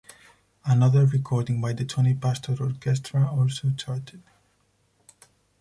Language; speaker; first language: English; non-native, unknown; Spanish